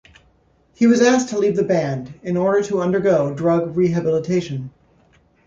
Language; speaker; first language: English; native; English